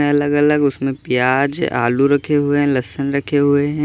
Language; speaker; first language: Hindi; native; Hindi